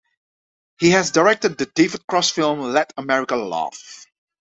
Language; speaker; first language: English; non-native, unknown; Dutch